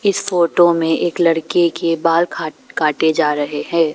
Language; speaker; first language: Hindi; non-native, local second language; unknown